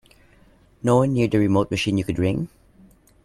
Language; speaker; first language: English; non-native, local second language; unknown